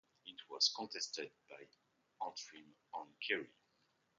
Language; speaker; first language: English; non-native, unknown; French